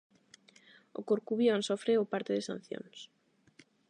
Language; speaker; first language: Galician; non-native, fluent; Spanish